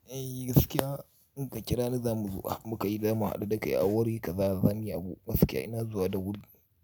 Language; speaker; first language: Hausa; native; Hausa